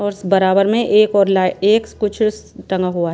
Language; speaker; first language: Hindi; non-native, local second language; Punjabi